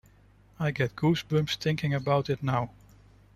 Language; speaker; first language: English; non-native, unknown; Dutch